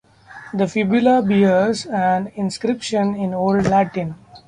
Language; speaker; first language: English; non-native, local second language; Marathi